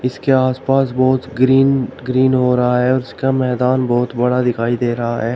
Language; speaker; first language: Hindi; native; Hindi